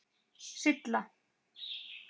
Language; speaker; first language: Icelandic; native; Icelandic